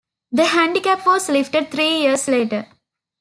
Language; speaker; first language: English; non-native, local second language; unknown